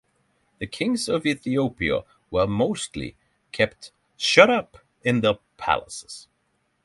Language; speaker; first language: English; non-native, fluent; Norwegian